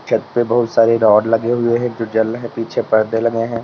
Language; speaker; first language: Hindi; native; Hindi